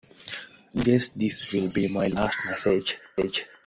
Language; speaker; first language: English; non-native, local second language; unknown